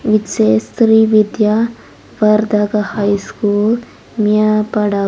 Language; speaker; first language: English; non-native, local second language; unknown